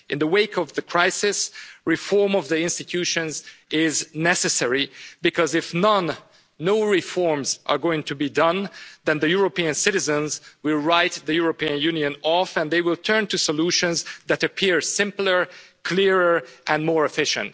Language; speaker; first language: English; non-native, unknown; Hungarian